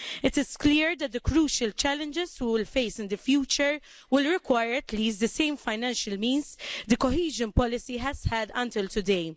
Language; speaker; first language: English; non-native, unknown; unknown